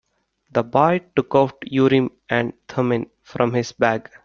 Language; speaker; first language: English; non-native, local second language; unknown